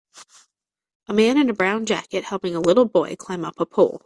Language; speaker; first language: English; native; English